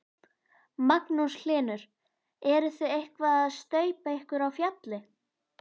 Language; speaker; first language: Icelandic; native; Icelandic